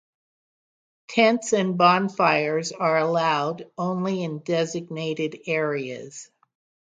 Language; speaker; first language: English; native; English